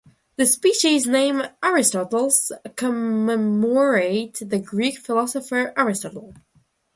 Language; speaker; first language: English; non-native, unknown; Russian